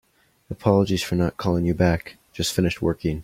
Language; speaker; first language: English; native; English